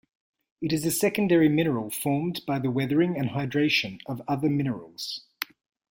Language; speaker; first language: English; native; English